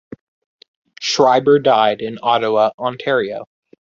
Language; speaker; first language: English; native; English